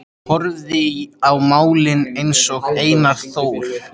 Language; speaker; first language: Icelandic; native; Icelandic